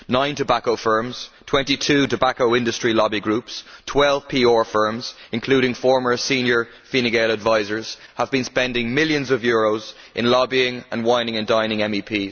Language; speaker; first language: English; native; English